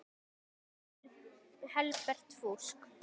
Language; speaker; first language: Icelandic; native; Icelandic